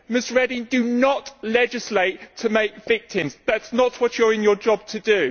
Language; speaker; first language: English; native; English